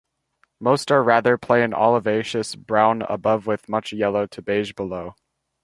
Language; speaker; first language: English; native; English